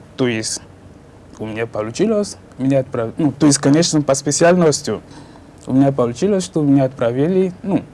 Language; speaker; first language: Russian; non-native, learner; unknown